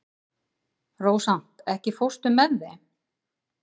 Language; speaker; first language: Icelandic; native; Icelandic